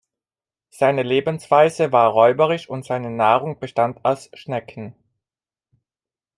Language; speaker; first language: German; non-native, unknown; Italian